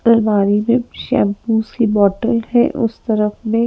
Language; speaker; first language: Hindi; native; Hindi